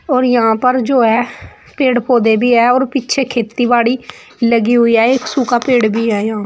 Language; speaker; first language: Hindi; native; Hindi